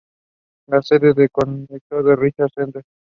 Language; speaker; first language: English; non-native, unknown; Spanish